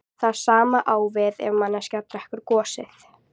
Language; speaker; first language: Icelandic; native; Icelandic